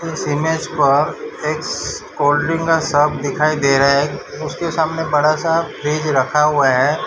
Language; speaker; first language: Hindi; non-native, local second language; Gujarati